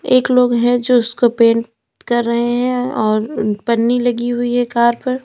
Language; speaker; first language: Hindi; native; Hindi